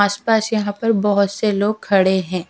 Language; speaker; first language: Hindi; non-native, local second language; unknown